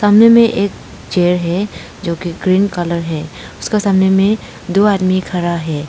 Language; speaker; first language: Hindi; early bilingual, other home language; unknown